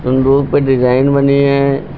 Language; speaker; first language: Hindi; native; Hindi